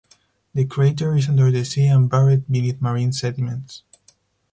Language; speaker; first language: English; non-native, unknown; Spanish